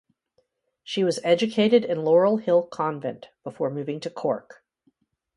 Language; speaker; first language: English; native; English